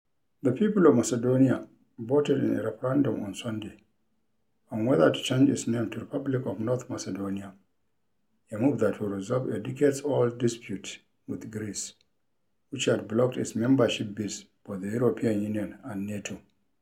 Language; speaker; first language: English; non-native, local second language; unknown